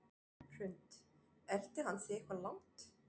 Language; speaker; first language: Icelandic; non-native, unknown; French